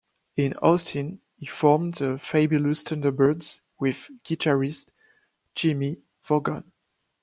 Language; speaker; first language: English; non-native, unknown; French